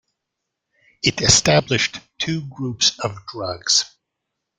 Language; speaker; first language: English; native; English